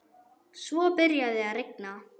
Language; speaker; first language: Icelandic; non-native, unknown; German